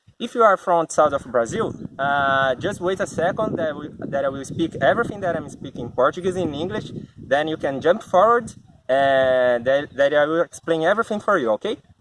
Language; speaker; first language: English; non-native, learner; Portuguese